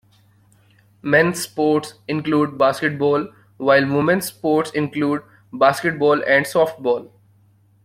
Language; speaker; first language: English; non-native, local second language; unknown